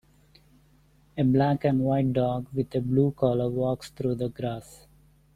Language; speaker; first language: English; non-native, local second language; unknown